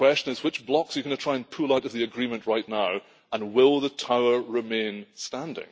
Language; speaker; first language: English; native; English